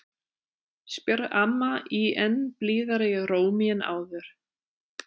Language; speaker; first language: Icelandic; non-native, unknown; German